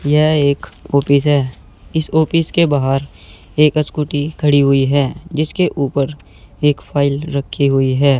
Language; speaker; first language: Hindi; native; Hindi